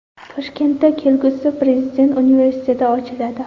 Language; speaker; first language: Uzbek; non-native, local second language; Kara-Kalpak